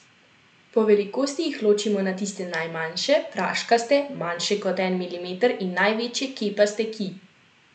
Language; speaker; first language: Slovenian; native; Slovenian